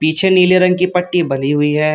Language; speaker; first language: Hindi; native; Hindi